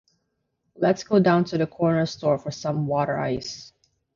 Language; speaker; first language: English; non-native, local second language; Filipino